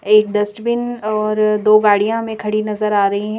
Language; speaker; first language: Hindi; native; Hindi